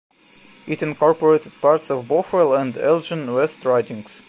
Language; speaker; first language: English; non-native, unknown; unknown